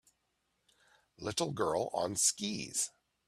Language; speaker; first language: English; native; English